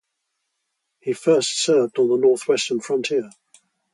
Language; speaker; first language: English; native; English